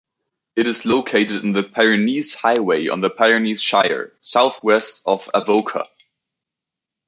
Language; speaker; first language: English; native; English